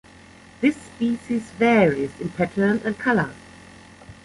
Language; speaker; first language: English; non-native, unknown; German